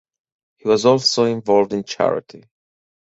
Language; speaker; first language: English; native; English